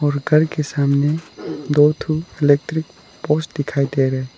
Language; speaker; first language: Hindi; non-native, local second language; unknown